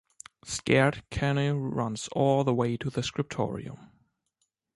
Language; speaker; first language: English; non-native, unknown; German